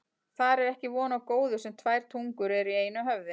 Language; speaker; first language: Icelandic; native; Icelandic